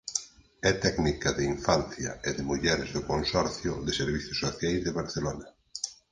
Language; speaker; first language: Galician; native; Galician